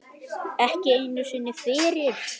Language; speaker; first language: Icelandic; native; Icelandic